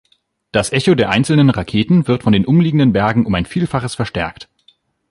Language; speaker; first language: German; native; German